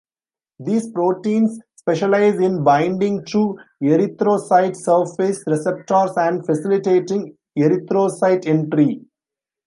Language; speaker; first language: English; non-native, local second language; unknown